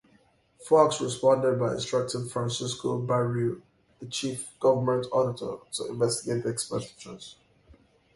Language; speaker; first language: English; non-native, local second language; Yoruba